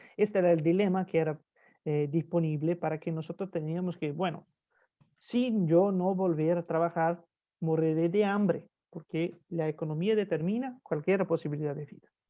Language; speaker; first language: Spanish; non-native, fluent; Portuguese